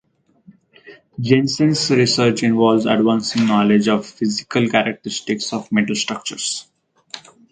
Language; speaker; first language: English; non-native, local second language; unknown